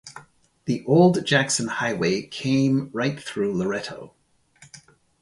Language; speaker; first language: English; native; English